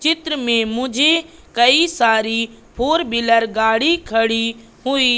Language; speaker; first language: Hindi; native; Hindi